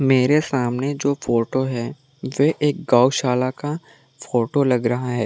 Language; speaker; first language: Hindi; non-native, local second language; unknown